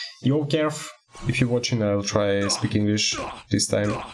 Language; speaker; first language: English; non-native, learner; Russian